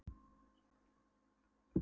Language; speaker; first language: Icelandic; non-native, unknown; Polish